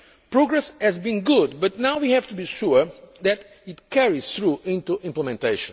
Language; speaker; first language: English; non-native, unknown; Portuguese